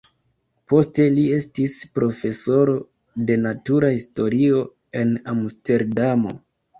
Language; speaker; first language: Esperanto; non-native, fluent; Kinyarwanda